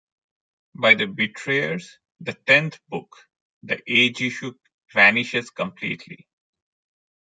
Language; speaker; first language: English; non-native, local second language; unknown